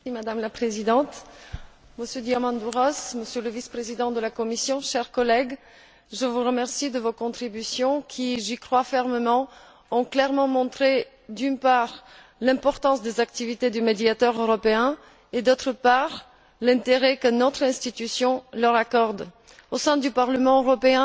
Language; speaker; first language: French; non-native, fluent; Bulgarian